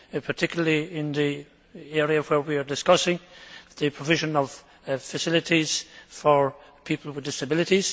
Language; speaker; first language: English; native; English